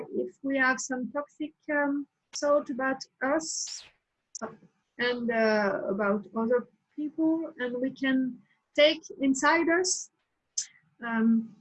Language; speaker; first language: English; non-native, learner; French